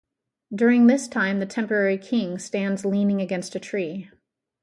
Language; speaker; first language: English; native; English